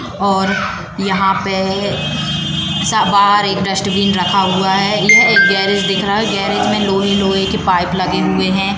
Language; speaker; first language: Hindi; native; Hindi